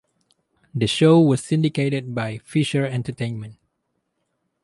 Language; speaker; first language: English; non-native, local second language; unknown